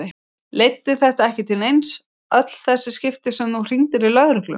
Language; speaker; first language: Icelandic; native; Icelandic